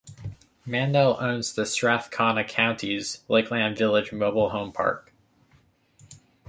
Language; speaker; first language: English; native; English